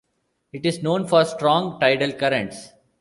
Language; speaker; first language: English; non-native, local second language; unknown